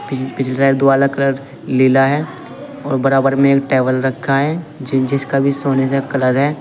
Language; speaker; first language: Hindi; native; Hindi